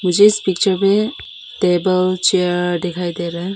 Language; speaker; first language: Hindi; non-native, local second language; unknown